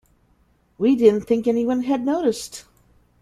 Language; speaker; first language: English; native; English